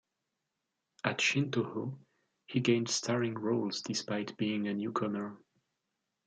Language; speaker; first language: English; non-native, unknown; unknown